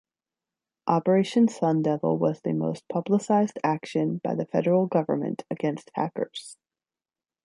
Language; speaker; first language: English; native; English